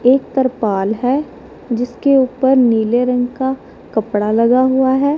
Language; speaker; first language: Hindi; non-native, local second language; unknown